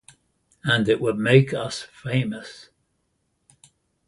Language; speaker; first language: English; native; English